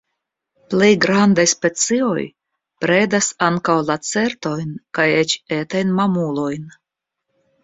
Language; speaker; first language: Esperanto; non-native, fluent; Russian